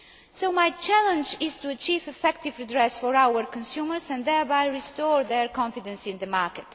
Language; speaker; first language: English; non-native, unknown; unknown